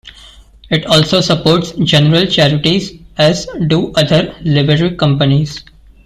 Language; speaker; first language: English; non-native, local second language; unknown